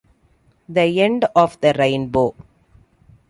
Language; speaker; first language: English; non-native, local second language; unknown